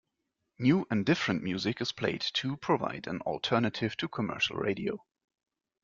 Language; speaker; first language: English; non-native, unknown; German